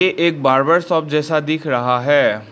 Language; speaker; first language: Hindi; non-native, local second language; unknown